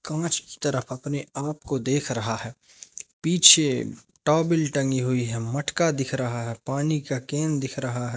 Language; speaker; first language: Hindi; native; Hindi